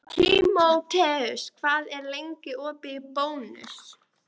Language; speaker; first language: Icelandic; native; Icelandic